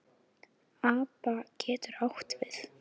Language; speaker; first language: Icelandic; native; Icelandic